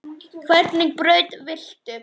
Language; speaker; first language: Icelandic; non-native, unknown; Polish